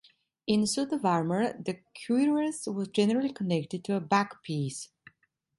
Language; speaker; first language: English; non-native, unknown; Italian